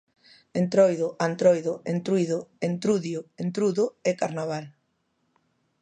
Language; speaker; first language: Galician; native; Galician